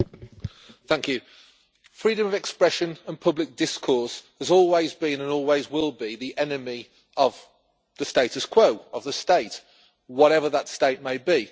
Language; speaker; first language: English; native; English